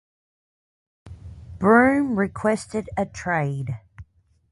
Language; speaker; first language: English; native; English